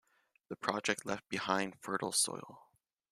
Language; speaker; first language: English; native; English